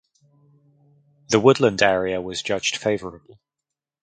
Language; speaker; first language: English; native; English